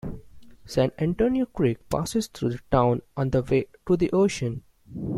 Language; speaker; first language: English; non-native, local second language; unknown